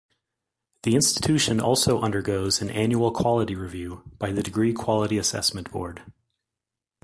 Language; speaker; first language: English; native; English